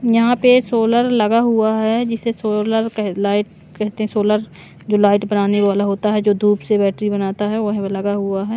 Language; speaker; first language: Hindi; non-native, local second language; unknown